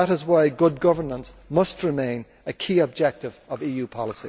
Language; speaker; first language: English; native; English